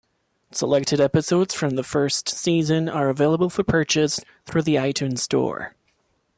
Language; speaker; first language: English; non-native, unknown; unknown